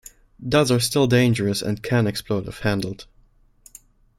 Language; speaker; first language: English; non-native, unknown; German